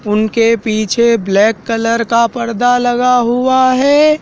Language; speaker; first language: Hindi; native; Hindi